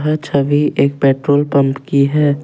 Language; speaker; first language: Hindi; non-native, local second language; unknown